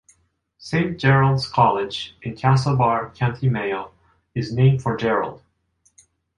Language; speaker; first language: English; non-native, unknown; Japanese